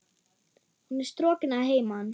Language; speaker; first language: Icelandic; non-native, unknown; German